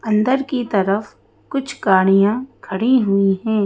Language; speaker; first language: Hindi; native; Hindi